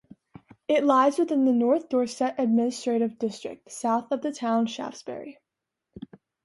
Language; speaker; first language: English; native; English